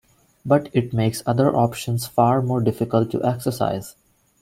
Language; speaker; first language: English; non-native, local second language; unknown